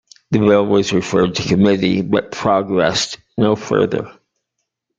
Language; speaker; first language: English; native; English